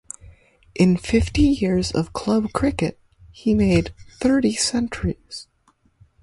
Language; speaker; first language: English; native; English